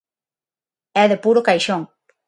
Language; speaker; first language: Galician; non-native, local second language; Spanish